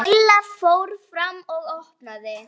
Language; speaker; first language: Icelandic; native; Icelandic